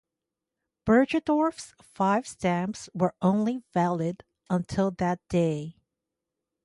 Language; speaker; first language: English; native; English